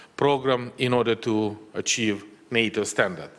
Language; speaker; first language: English; non-native, fluent; Ukrainian